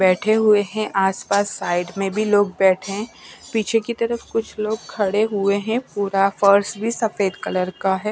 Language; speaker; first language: Hindi; non-native, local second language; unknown